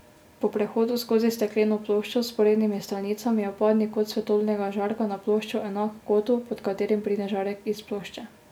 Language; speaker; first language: Slovenian; native; Slovenian